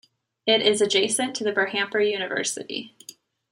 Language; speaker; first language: English; native; English